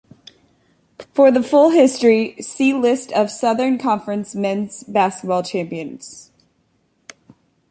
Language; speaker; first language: English; native; English